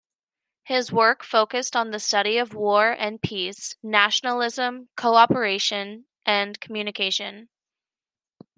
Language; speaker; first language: English; native; English